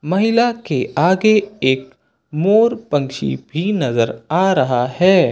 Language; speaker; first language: Hindi; native; Hindi